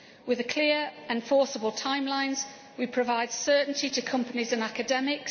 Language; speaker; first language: English; native; English